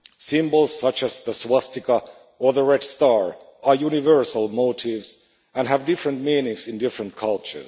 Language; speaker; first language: English; non-native, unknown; Finnish